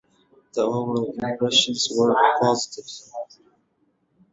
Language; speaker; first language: English; non-native, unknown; Uzbek